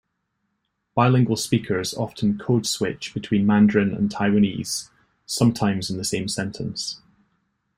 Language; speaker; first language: English; native; English